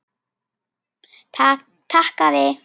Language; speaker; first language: Icelandic; native; Icelandic